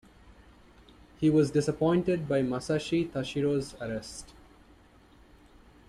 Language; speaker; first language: English; non-native, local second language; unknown